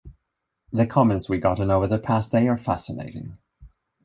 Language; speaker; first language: English; non-native, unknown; Swedish